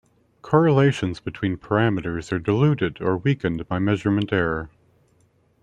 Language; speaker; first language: English; native; English